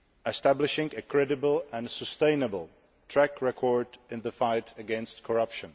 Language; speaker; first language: English; non-native, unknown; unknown